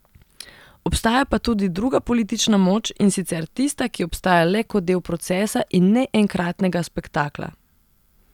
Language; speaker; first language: Slovenian; non-native, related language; Serbian